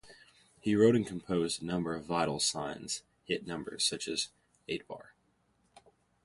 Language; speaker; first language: English; native; English